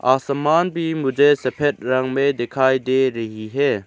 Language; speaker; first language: Hindi; non-native, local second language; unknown